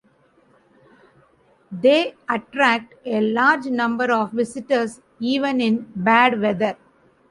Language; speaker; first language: English; non-native, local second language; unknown